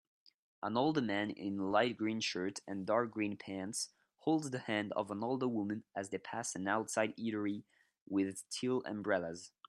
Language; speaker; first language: English; non-native, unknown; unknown